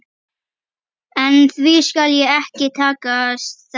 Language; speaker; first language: Icelandic; native; Icelandic